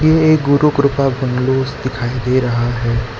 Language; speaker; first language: Hindi; non-native, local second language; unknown